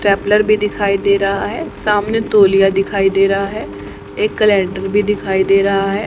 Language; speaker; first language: Hindi; native; Hindi